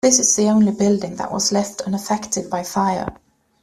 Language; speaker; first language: English; native; English